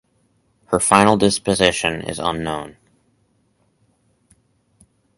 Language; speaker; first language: English; native; English